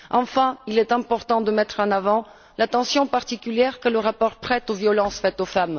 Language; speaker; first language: French; non-native, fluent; Bulgarian